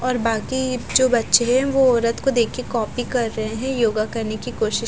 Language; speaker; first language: Hindi; non-native, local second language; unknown